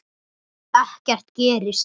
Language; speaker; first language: Icelandic; native; Icelandic